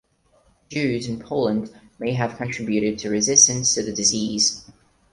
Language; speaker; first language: English; non-native, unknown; Portuguese